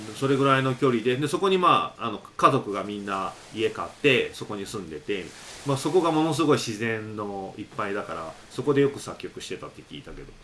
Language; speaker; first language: Japanese; native; Japanese